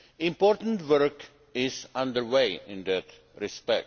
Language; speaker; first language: English; non-native, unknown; Czech